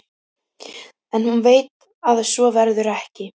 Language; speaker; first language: Icelandic; native; Icelandic